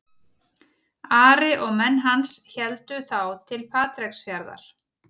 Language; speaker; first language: Icelandic; native; Icelandic